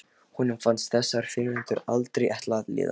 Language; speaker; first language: Icelandic; non-native, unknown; Lithuanian